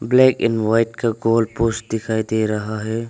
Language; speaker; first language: Hindi; non-native, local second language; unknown